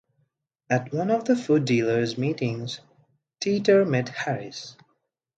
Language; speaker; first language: English; non-native, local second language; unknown